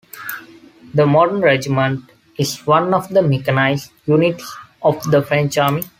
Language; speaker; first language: English; non-native, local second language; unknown